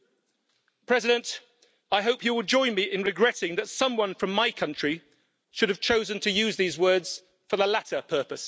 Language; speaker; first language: English; native; English